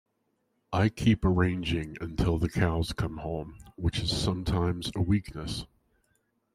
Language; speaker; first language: English; native; English